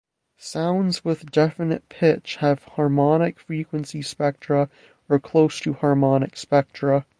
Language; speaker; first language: English; native; English